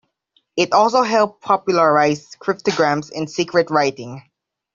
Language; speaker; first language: English; non-native, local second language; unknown